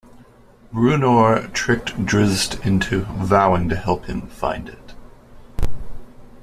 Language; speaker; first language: English; native; English